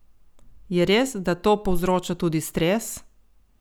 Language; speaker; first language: Slovenian; native; Slovenian